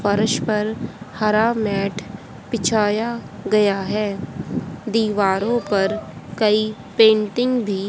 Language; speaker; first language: Hindi; native; Hindi